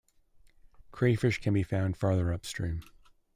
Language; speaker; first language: English; native; English